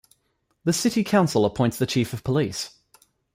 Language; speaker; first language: English; native; English